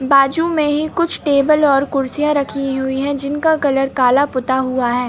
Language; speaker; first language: Hindi; native; Hindi